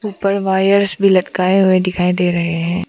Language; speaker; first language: Hindi; non-native, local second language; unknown